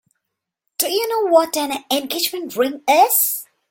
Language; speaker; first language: English; non-native, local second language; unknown